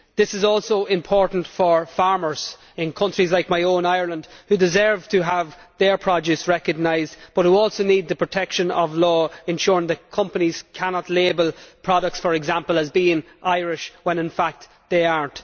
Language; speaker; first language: English; native; English